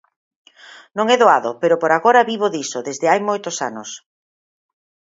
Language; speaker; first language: Galician; native; Galician